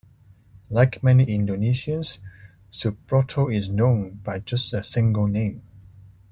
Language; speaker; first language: English; non-native, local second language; Cantonese